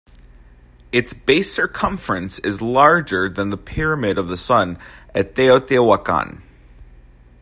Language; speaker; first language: English; native; English